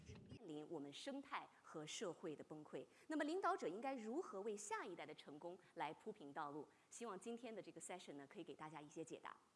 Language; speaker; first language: Chinese; native; Chinese